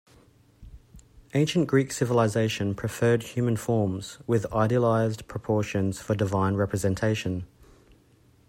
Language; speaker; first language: English; native; English